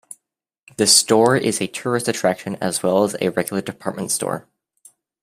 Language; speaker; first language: English; native; English